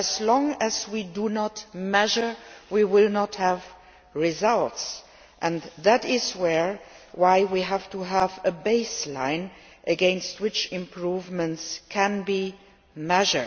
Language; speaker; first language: English; non-native, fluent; Luxembourgish